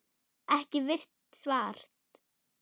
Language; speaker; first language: Icelandic; non-native, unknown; German